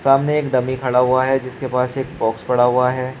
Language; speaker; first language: Hindi; native; Hindi